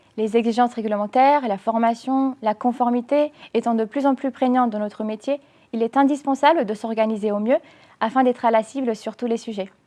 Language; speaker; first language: French; non-native, fluent; Romanian